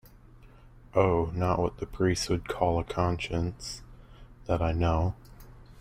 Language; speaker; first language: English; native; English